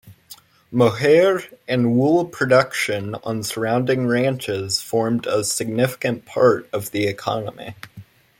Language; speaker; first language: English; native; English